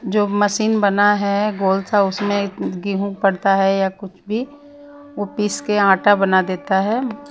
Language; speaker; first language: Hindi; non-native, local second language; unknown